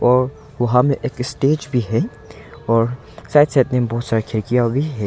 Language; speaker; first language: Hindi; non-native, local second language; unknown